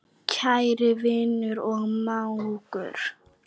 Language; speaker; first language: Icelandic; native; Icelandic